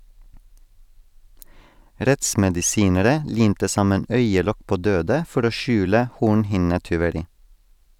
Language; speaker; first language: Norwegian; non-native, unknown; Estonian